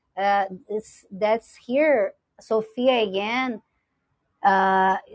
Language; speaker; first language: English; non-native, fluent; Portuguese